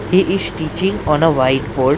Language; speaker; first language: English; non-native, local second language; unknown